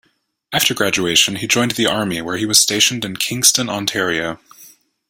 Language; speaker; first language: English; native; English